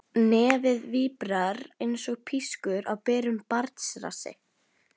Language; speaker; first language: Icelandic; non-native, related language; Norwegian